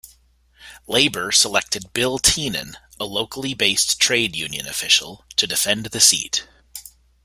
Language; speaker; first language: English; native; English